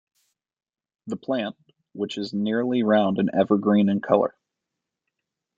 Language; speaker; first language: English; native; English